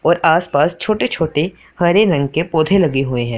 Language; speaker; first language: Hindi; non-native, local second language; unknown